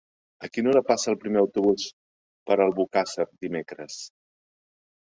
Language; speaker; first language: Catalan; native; Catalan